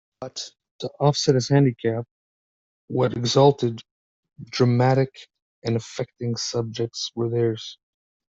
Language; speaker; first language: English; native; English